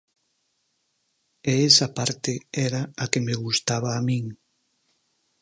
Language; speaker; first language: Galician; native; Galician